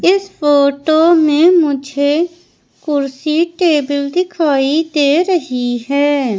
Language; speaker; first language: Hindi; native; Hindi